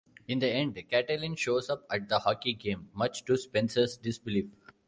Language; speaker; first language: English; non-native, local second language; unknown